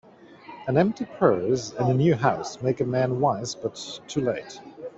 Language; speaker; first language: English; native; English